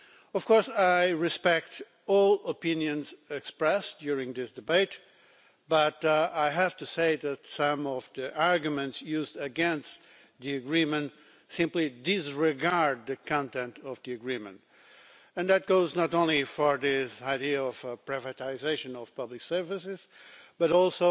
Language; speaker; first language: English; non-native, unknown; Portuguese